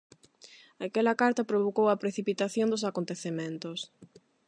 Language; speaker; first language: Galician; non-native, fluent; Spanish